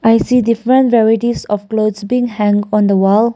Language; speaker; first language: English; non-native, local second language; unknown